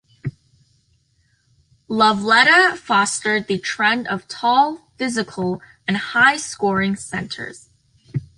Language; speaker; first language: English; native; English